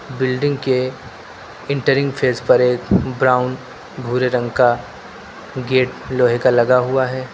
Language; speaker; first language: Hindi; native; Hindi